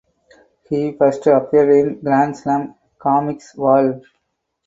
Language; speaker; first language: English; non-native, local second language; Tamil